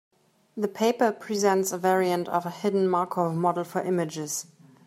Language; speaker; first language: English; non-native, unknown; German